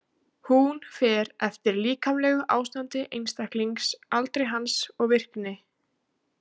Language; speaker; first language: Icelandic; native; Icelandic